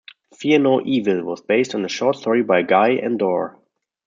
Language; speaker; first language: English; non-native, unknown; German